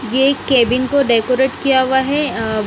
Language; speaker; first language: Hindi; non-native, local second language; Punjabi